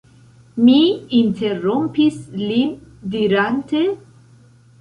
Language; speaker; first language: Esperanto; non-native, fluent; Central Kurdish